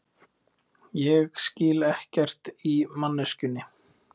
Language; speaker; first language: Icelandic; native; Icelandic